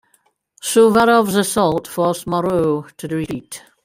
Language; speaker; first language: English; native; English